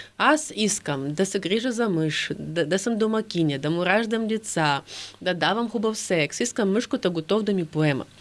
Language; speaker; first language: Bulgarian; non-native, fluent; Russian